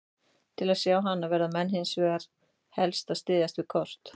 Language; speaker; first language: Icelandic; native; Icelandic